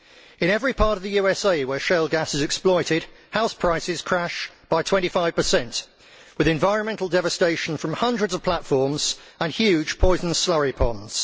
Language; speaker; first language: English; native; English